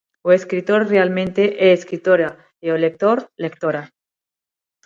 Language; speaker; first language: Galician; non-native, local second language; Spanish